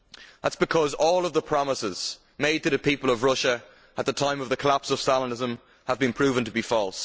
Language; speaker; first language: English; native; English